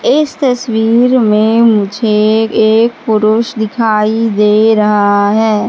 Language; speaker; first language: Hindi; native; Hindi